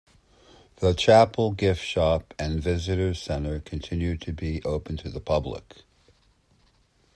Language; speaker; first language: English; native; English